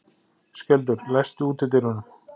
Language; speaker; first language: Icelandic; native; Icelandic